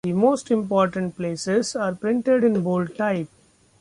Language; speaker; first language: English; non-native, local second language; Marathi